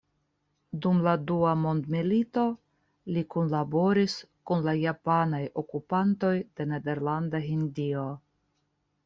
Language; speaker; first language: Esperanto; non-native, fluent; Russian